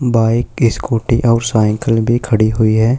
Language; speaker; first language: Hindi; native; Hindi